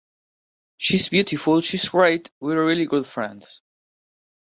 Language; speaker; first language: English; non-native, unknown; Spanish